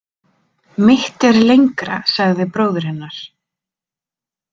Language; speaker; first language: Icelandic; native; Icelandic